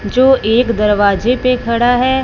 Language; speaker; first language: Hindi; non-native, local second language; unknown